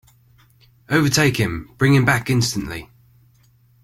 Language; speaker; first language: English; native; English